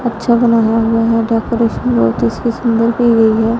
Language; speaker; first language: Hindi; non-native, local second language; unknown